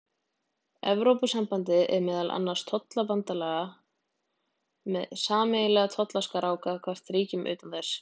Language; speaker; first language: Icelandic; native; Icelandic